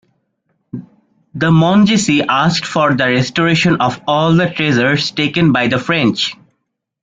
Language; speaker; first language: English; non-native, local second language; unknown